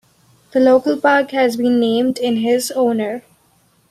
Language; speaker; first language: English; non-native, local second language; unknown